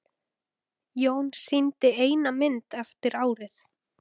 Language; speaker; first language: Icelandic; native; Icelandic